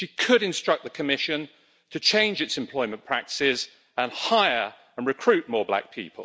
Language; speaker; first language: English; native; English